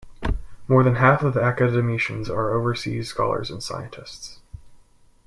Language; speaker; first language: English; native; English